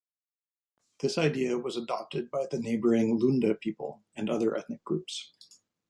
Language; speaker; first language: English; native; English